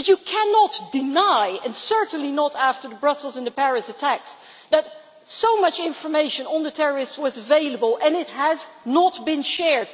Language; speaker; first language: English; non-native, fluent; Dutch